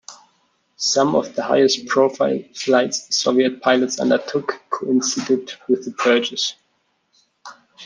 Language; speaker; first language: English; non-native, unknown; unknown